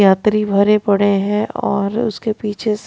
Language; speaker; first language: Hindi; non-native, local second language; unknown